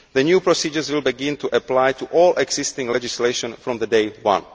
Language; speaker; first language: English; non-native, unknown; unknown